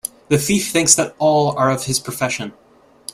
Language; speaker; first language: English; native; English